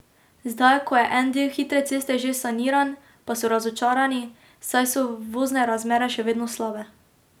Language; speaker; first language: Slovenian; native; Slovenian